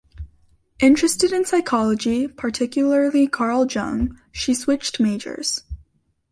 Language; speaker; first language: English; native; English